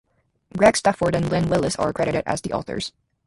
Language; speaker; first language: English; native; English